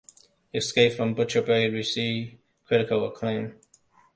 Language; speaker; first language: English; non-native, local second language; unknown